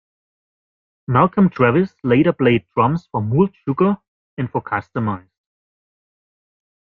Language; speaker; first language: English; non-native, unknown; German